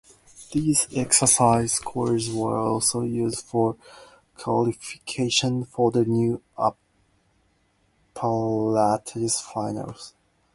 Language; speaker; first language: English; non-native, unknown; Japanese